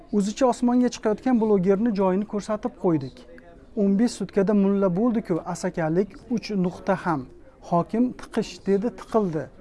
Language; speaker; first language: Uzbek; native; Uzbek